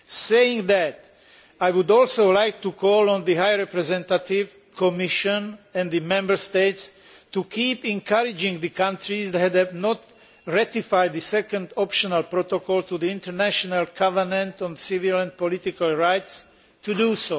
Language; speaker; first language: English; non-native, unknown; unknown